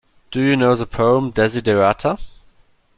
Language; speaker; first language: English; non-native, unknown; German